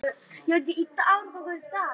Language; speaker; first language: Icelandic; native; Icelandic